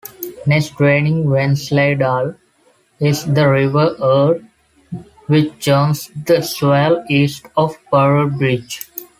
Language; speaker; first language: English; non-native, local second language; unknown